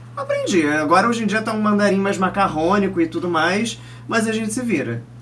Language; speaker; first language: Portuguese; early bilingual, other home language; Chinese